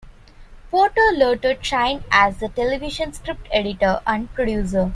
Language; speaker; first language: English; non-native, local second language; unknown